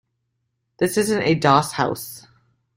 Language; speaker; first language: English; native; English